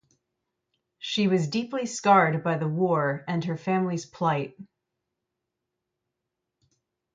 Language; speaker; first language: English; native; English